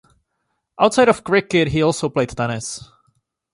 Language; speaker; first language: English; non-native, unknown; Czech